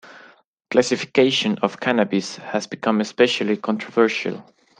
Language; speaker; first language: English; non-native, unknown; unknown